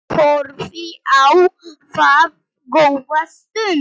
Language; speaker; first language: Icelandic; non-native, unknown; Polish